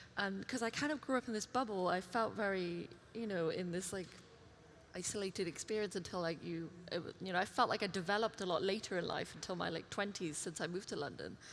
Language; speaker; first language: English; early bilingual, other home language; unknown